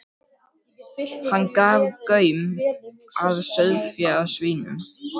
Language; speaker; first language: Icelandic; native; Icelandic